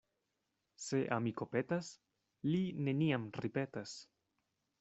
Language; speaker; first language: Esperanto; non-native, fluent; Spanish